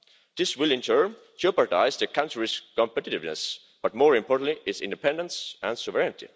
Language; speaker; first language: English; non-native, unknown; Estonian